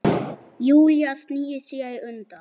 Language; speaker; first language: Icelandic; non-native, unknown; German